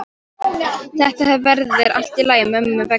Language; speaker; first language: Icelandic; non-native, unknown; Polish